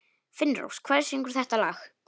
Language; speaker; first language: Icelandic; non-native, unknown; Polish